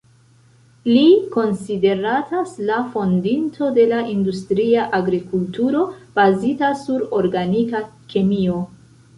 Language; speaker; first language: Esperanto; non-native, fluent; Central Kurdish